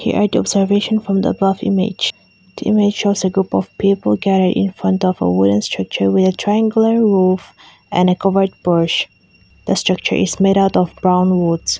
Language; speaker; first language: English; non-native, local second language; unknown